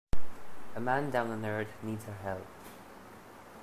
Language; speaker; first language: English; non-native, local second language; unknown